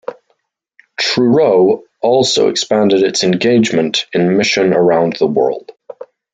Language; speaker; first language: English; native; English